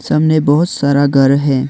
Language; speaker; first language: Hindi; non-native, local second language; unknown